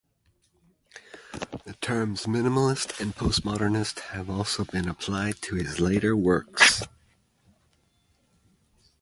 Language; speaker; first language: English; native; English